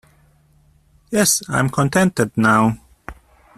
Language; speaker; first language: English; native; English